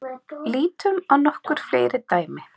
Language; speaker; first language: Icelandic; native; Icelandic